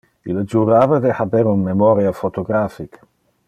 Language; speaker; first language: Interlingua; non-native, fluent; Dutch